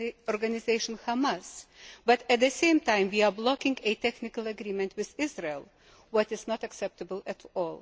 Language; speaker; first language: English; non-native, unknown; Lithuanian